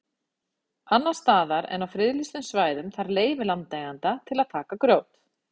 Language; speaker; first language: Icelandic; native; Icelandic